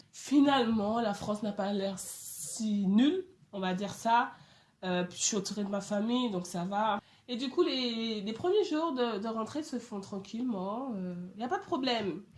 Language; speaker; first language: French; native; French